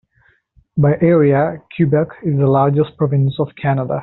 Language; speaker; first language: English; non-native, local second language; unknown